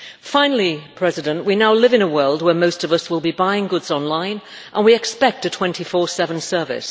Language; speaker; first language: English; native; English